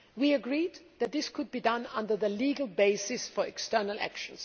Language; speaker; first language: English; non-native, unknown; German